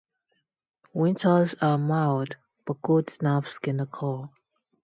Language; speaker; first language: English; non-native, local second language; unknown